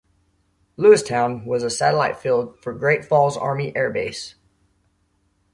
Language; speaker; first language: English; native; English